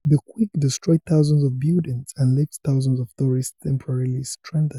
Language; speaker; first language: English; non-native, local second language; Yoruba